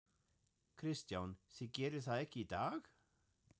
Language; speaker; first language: Icelandic; non-native, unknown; German